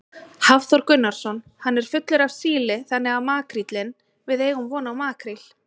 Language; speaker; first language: Icelandic; native; Icelandic